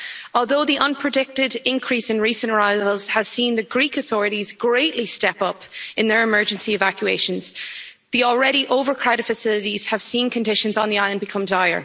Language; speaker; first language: English; native; English